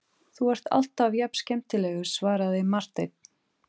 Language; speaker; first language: Icelandic; non-native, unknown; Portuguese